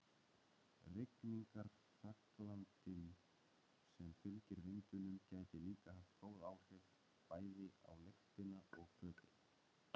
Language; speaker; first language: Icelandic; native; Icelandic